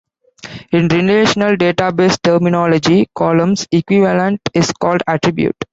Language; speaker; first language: English; non-native, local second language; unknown